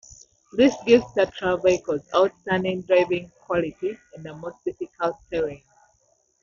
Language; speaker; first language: English; non-native, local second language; Ganda